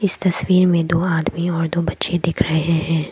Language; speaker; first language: Hindi; non-native, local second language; Assamese